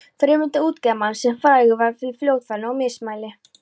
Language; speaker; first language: Icelandic; non-native, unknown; Polish